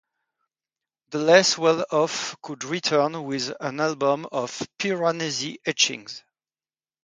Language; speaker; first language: English; non-native, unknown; French